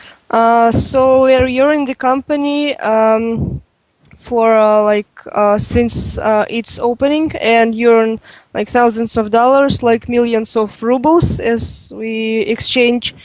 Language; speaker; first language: English; non-native, fluent; Russian